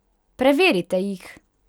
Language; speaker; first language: Slovenian; non-native, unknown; Hungarian